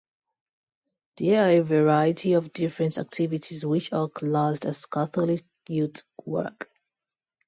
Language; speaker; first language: English; non-native, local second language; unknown